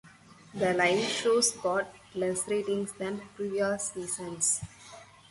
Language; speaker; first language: English; non-native, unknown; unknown